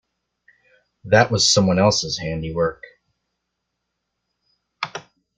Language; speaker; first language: English; native; English